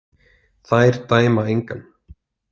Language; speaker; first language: Icelandic; native; Icelandic